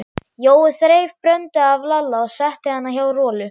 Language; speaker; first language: Icelandic; non-native, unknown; German